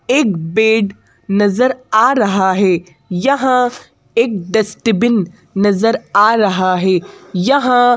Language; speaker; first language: Hindi; native; Hindi